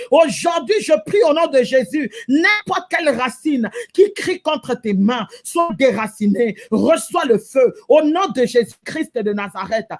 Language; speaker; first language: French; non-native, local second language; Lingala